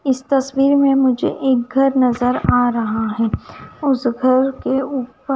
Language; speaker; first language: Hindi; non-native, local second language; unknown